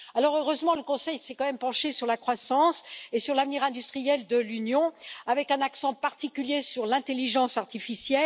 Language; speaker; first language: French; native; French